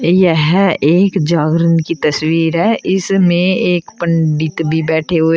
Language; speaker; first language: Hindi; native; Hindi